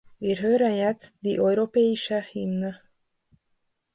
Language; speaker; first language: German; non-native, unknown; Hungarian